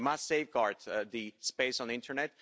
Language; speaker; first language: English; non-native, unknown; Slovak